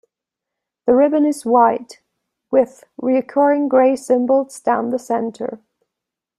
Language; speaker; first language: English; non-native, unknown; German